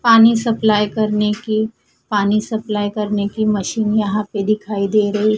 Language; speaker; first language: Hindi; non-native, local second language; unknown